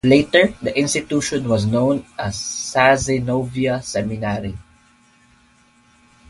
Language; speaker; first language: English; non-native, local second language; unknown